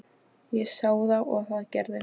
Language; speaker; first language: Icelandic; non-native, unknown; Polish